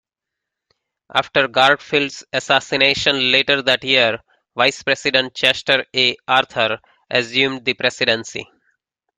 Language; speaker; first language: English; native; English